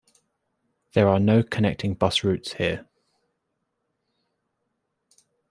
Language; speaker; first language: English; native; English